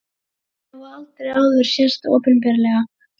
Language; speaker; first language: Icelandic; native; Icelandic